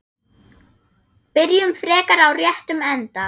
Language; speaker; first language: Icelandic; non-native, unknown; German